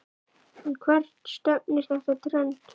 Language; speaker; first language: Icelandic; native; Icelandic